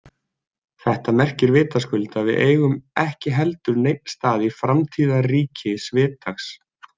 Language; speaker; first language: Icelandic; native; Icelandic